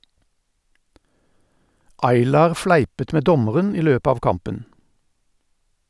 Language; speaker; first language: Norwegian; native; Norwegian